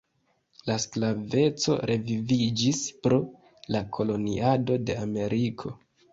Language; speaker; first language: Esperanto; non-native, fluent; Kinyarwanda